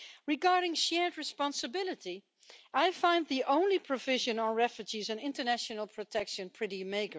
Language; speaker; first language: English; non-native, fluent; Dutch